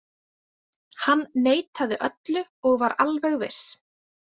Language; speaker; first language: Icelandic; native; Icelandic